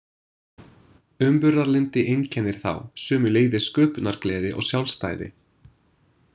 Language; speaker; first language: Icelandic; non-native, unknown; English